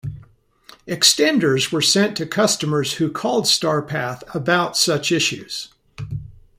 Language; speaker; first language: English; native; English